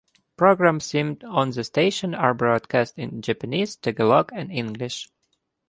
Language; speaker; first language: English; non-native, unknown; Ukrainian